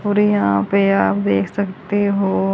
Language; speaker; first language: Hindi; native; Hindi